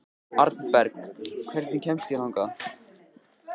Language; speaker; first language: Icelandic; native; Icelandic